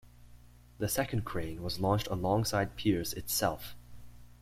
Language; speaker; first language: English; native; English